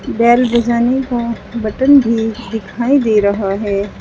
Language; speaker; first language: Hindi; native; Hindi